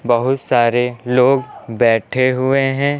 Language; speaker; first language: Hindi; native; Hindi